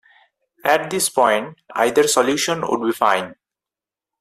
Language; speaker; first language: English; non-native, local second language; Bangla